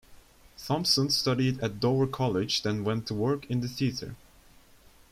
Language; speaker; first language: English; non-native, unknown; Turkish